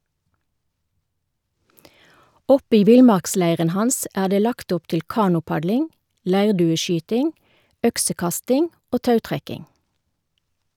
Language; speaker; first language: Norwegian; native; Norwegian